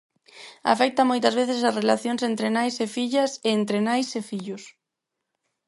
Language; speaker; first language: Galician; non-native, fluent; Spanish